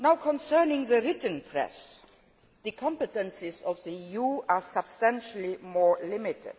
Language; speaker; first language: English; non-native, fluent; Luxembourgish